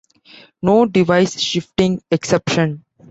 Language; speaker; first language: English; non-native, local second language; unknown